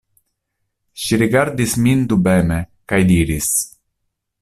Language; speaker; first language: Esperanto; non-native, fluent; Italian